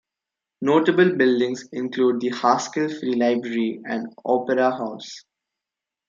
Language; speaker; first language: English; non-native, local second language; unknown